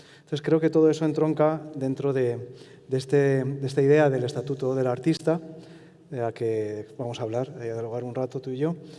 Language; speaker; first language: Spanish; non-native, related language; Italian